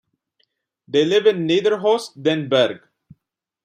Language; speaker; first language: English; non-native, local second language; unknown